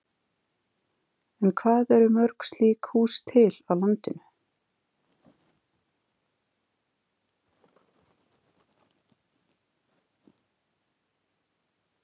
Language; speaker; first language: Icelandic; native; Icelandic